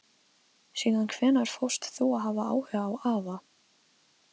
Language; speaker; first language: Icelandic; non-native, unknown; Polish